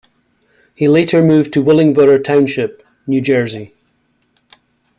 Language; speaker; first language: English; native; English